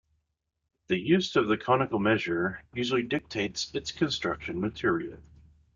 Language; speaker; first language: English; native; English